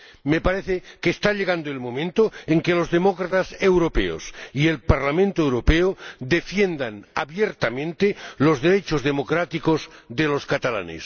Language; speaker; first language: Spanish; non-native, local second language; Catalan